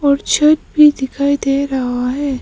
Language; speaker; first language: Hindi; early bilingual, other home language; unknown